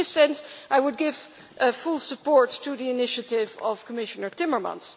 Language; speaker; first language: English; non-native, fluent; Dutch